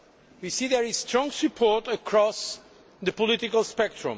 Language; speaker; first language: English; non-native, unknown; Portuguese